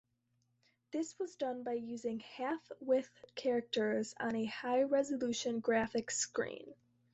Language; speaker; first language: English; native; English